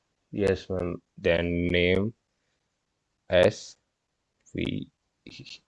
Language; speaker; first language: English; non-native, local second language; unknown